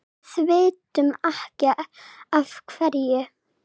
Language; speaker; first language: Icelandic; non-native, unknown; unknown